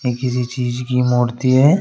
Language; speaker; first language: Hindi; native; Hindi